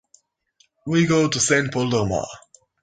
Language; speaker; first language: English; native; English